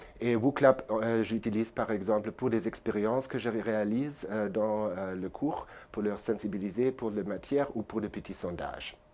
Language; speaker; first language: French; non-native, fluent; German